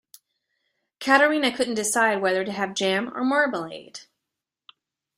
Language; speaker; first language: English; native; English